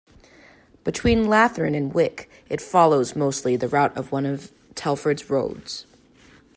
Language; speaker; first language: English; native; English